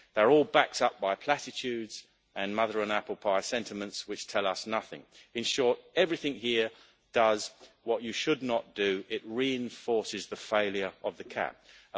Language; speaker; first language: English; native; English